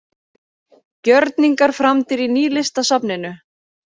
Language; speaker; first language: Icelandic; native; Icelandic